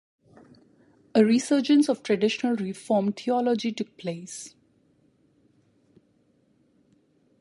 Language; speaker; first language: English; non-native, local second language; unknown